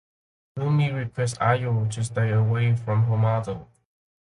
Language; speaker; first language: English; native; English